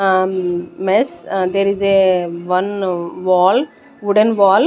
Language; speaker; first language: English; non-native, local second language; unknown